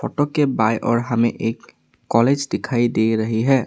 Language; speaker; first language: Hindi; non-native, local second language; Assamese